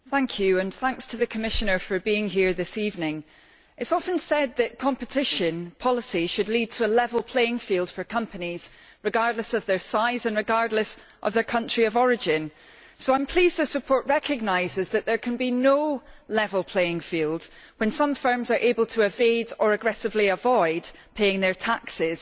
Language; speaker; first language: English; native; English